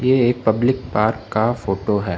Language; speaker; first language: Hindi; non-native, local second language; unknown